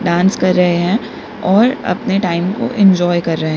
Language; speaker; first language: Hindi; native; Hindi